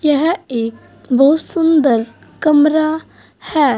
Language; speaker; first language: Hindi; native; Hindi